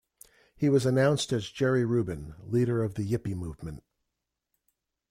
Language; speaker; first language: English; native; English